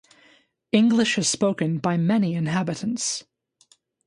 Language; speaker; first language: English; native; English